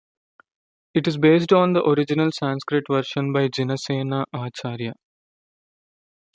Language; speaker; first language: English; non-native, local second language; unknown